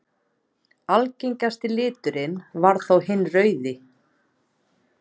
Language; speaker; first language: Icelandic; native; Icelandic